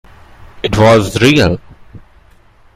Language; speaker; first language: English; non-native, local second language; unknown